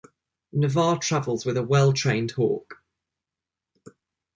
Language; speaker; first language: English; native; English